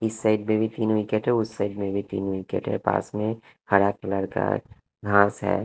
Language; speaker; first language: Hindi; non-native, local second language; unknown